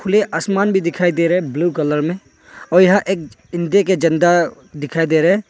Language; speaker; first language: Hindi; non-native, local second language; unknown